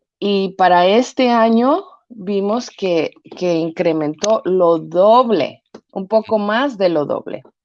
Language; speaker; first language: Spanish; early bilingual, heritage; Spanish